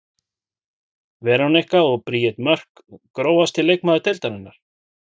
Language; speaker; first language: Icelandic; native; Icelandic